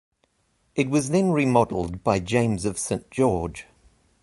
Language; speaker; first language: English; native; English